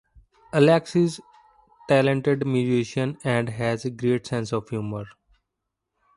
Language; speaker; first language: English; non-native, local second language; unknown